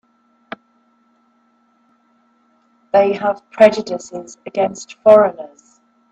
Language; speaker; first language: English; native; English